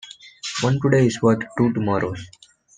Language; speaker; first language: English; non-native, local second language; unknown